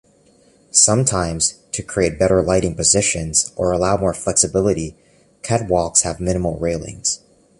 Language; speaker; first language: English; native; English